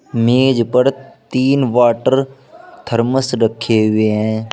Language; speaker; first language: Hindi; native; Hindi